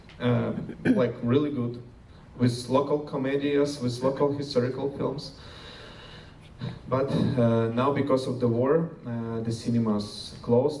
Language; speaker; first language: English; non-native, fluent; Ukrainian